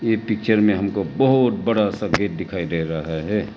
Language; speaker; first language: Hindi; non-native, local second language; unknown